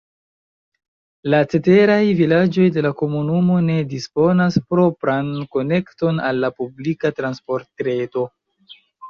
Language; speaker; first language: Esperanto; non-native, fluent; Chinese